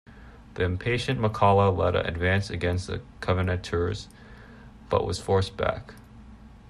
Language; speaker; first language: English; native; English